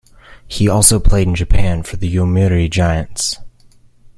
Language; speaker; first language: English; native; English